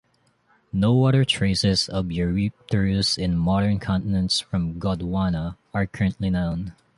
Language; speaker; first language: English; non-native, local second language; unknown